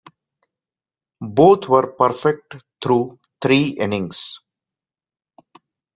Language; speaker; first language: English; non-native, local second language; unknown